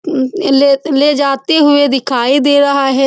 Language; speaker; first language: Hindi; native; Hindi